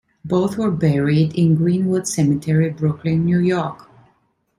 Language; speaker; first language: English; non-native, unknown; Italian